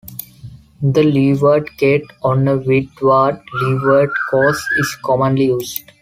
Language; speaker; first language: English; non-native, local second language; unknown